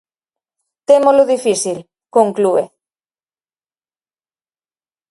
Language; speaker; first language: Galician; native; Galician